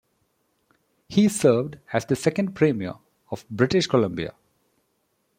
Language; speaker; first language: English; non-native, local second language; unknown